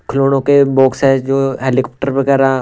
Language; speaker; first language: Hindi; non-native, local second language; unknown